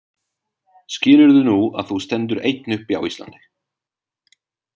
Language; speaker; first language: Icelandic; non-native, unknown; Hungarian